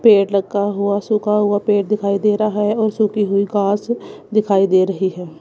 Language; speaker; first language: Hindi; non-native, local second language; Punjabi